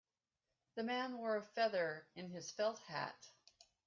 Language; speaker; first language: English; native; English